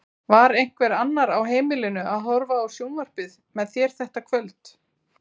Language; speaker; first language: Icelandic; native; Icelandic